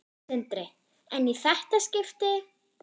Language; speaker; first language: Icelandic; non-native, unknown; German